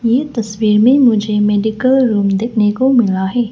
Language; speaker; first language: Hindi; non-native, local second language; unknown